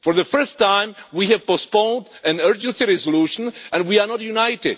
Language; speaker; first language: English; non-native, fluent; Czech